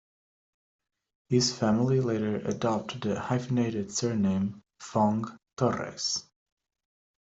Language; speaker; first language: English; native; English